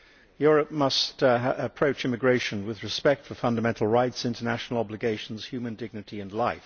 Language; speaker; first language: English; native; English